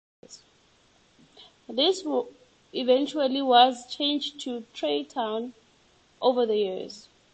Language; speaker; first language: English; native; English